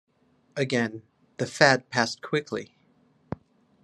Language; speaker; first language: English; native; English